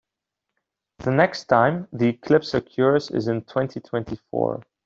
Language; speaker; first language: English; non-native, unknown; Dutch